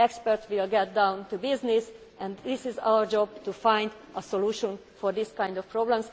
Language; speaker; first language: English; non-native, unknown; Hungarian